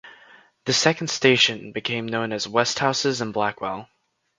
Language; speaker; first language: English; native; English